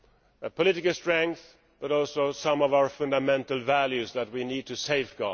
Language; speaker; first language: English; non-native, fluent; Swedish